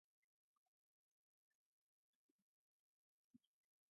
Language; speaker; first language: English; non-native, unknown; Mongolian